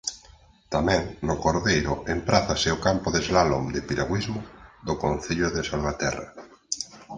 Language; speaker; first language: Galician; native; Galician